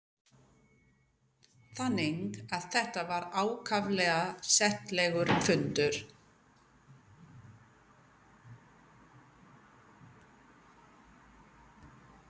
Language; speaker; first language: Icelandic; non-native, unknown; English